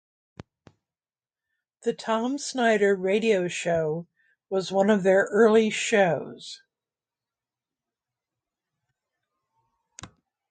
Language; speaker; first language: English; native; English